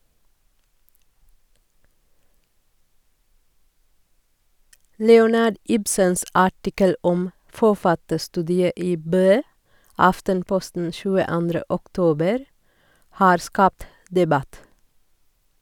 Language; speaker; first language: Norwegian; non-native, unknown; Sinhala